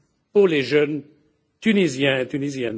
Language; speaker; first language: French; non-native, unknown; German